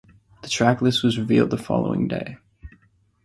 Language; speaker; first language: English; native; English